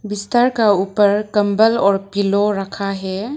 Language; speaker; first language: Hindi; non-native, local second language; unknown